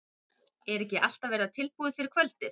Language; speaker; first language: Icelandic; native; Icelandic